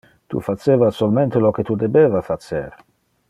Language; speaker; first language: Interlingua; non-native, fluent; Dutch